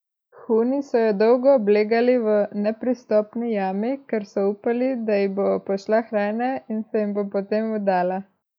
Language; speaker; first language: Slovenian; native; Slovenian